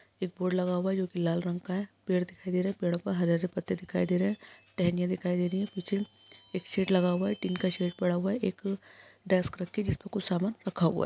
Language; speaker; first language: Hindi; non-native, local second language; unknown